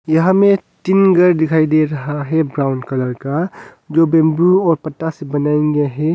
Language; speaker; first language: Hindi; non-native, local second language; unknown